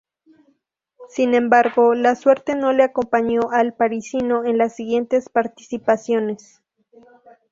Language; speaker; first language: Spanish; native; Spanish